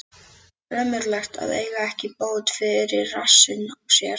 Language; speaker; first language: Icelandic; native; Icelandic